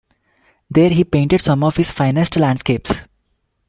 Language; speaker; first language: English; non-native, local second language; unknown